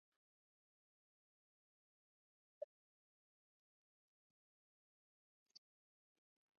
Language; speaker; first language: English; non-native, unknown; Spanish